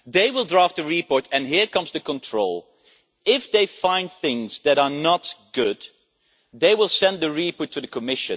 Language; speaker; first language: English; non-native, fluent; Dutch